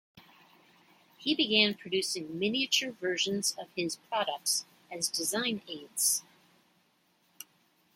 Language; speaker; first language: English; native; English